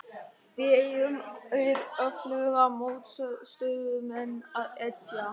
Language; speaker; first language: Icelandic; non-native, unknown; German